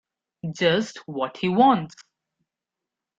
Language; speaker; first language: English; non-native, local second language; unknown